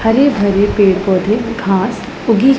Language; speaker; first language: Hindi; non-native, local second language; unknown